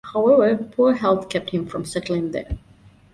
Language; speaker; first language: English; non-native, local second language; Divehi